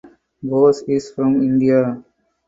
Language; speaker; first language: English; non-native, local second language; Tamil